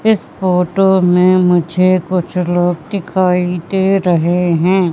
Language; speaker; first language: Hindi; native; Hindi